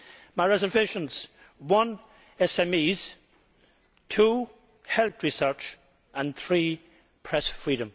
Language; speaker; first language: English; native; English